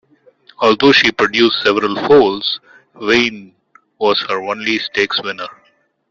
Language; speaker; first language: English; non-native, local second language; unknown